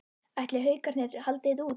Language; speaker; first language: Icelandic; native; Icelandic